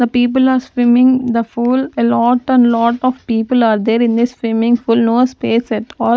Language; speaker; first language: English; non-native, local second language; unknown